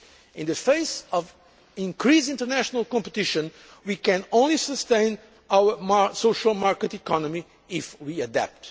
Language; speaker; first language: English; non-native, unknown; Portuguese